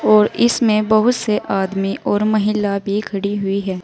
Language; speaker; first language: Hindi; native; Hindi